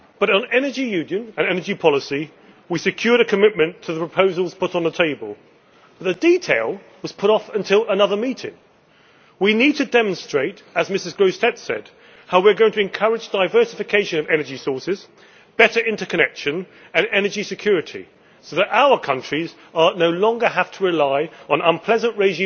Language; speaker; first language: English; native; English